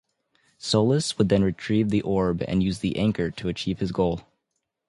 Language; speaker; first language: English; native; English